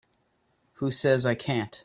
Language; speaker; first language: English; native; English